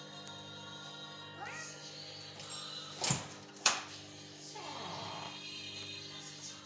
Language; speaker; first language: Hausa; native; Hausa